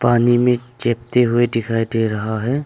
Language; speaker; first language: Hindi; non-native, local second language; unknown